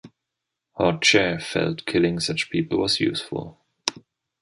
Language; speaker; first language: English; non-native, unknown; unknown